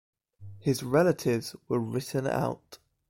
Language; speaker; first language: English; native; English